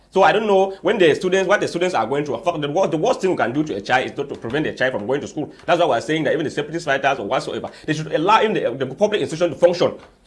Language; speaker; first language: English; non-native, local second language; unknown